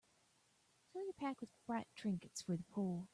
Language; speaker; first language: English; native; English